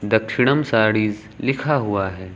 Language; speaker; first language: Hindi; native; Hindi